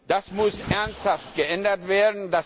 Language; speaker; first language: German; non-native, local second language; Luxembourgish